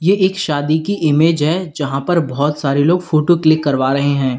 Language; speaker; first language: Hindi; native; Hindi